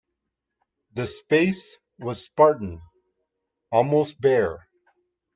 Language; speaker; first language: English; native; English